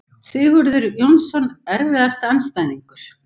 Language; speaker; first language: Icelandic; native; Icelandic